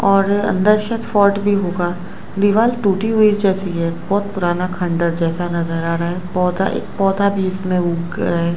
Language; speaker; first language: Hindi; non-native, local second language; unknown